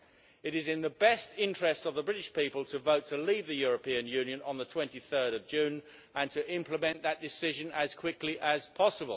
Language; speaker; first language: English; native; English